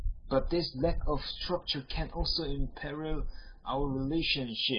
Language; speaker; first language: English; non-native, learner; Korean